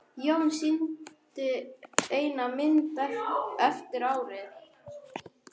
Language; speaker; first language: Icelandic; native; Icelandic